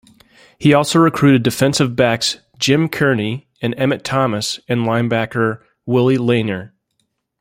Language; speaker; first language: English; native; English